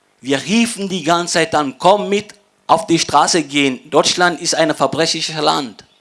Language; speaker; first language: German; non-native, fluent; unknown